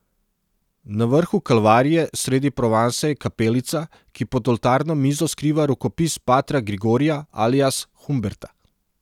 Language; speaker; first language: Slovenian; non-native, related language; Serbian